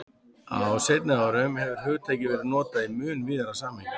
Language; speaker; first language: Icelandic; native; Icelandic